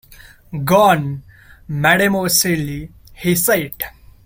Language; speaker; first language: English; non-native, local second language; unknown